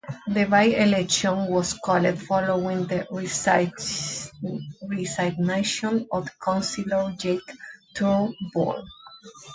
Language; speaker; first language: English; native; English